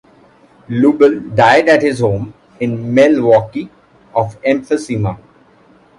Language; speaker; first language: English; non-native, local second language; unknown